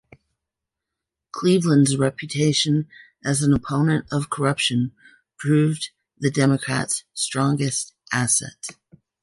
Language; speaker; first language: English; native; English